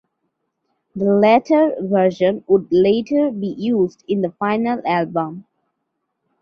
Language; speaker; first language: English; non-native, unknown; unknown